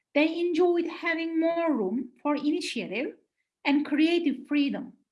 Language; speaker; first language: English; non-native, fluent; Turkish